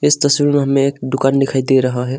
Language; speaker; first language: Hindi; non-native, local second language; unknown